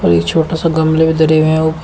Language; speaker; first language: Hindi; native; Hindi